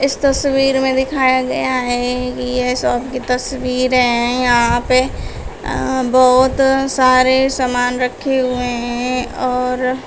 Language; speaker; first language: Hindi; native; Hindi